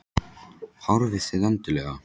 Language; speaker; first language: Icelandic; non-native, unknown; Polish